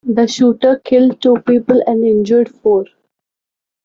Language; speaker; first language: English; non-native, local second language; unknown